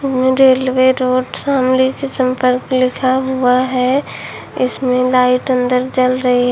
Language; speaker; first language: Hindi; native; Hindi